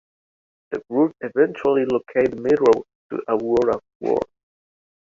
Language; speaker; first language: English; native; English